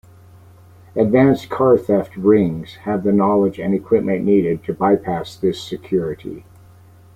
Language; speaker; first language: English; native; English